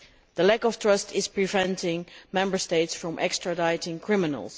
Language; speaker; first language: English; non-native, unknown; Dutch